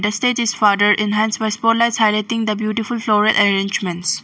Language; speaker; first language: English; non-native, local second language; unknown